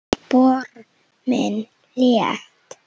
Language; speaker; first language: Icelandic; non-native, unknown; Slovenian